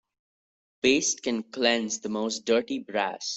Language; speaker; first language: English; non-native, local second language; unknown